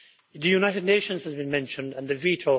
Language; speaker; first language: English; native; English